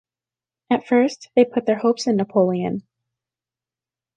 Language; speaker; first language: English; native; English